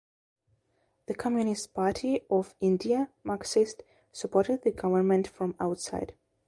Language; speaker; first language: English; non-native, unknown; Belarusian